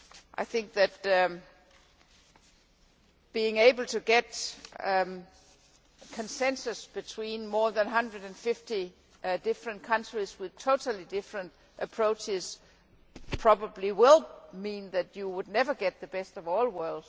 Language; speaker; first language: English; non-native, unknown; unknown